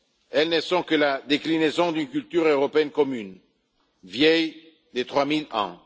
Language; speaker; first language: French; non-native, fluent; Italian